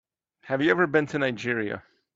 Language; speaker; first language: English; native; English